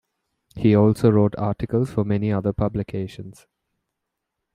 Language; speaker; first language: English; non-native, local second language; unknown